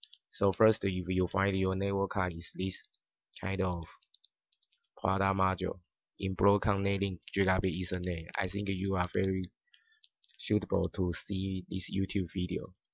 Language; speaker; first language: English; non-native, learner; Chinese